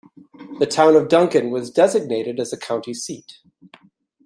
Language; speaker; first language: English; native; English